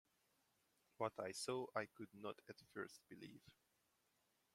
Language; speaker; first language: English; non-native, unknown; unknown